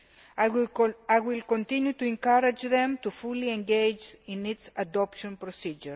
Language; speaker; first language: English; non-native, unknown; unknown